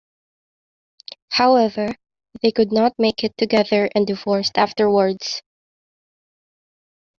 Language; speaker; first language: English; non-native, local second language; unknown